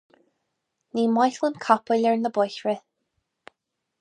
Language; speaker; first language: Irish; non-native, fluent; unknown